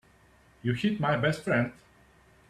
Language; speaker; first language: English; native; English